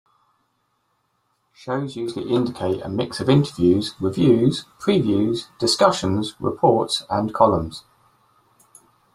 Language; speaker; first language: English; native; English